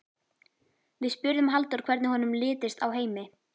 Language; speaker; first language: Icelandic; native; Icelandic